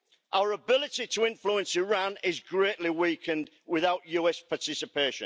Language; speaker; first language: English; native; English